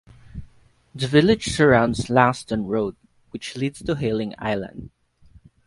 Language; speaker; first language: English; non-native, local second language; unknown